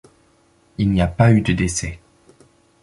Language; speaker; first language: French; native; French